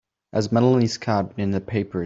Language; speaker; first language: English; native; English